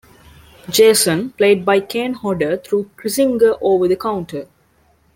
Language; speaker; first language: English; non-native, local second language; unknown